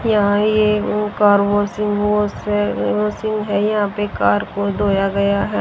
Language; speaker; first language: Hindi; native; Hindi